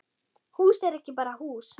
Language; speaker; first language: Icelandic; non-native, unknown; German